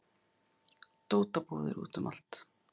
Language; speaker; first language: Icelandic; native; Icelandic